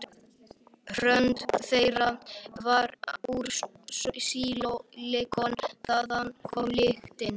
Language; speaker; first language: Icelandic; native; Icelandic